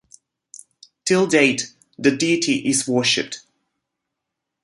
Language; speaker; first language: English; non-native, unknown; Italian